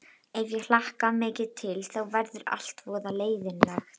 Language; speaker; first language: Icelandic; native; Icelandic